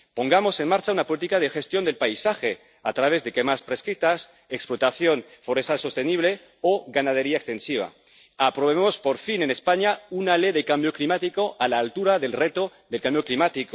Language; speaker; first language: Spanish; native; Spanish